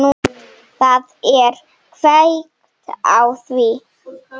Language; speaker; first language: Icelandic; non-native, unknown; Slovenian